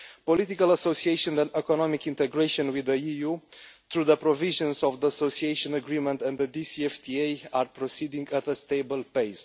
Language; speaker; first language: English; non-native, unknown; Romanian